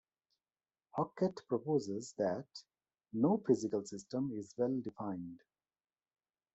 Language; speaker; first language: English; non-native, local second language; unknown